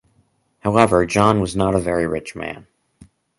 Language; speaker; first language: English; native; English